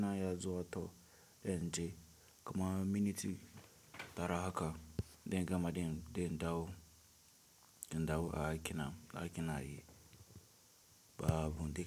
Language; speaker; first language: Hausa; non-native, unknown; Tiv